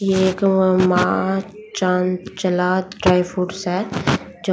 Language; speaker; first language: Hindi; native; Hindi